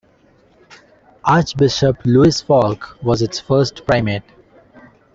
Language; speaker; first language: English; non-native, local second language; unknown